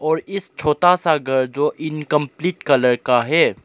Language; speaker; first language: Hindi; non-native, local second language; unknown